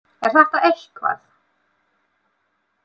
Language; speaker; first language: Icelandic; non-native, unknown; Russian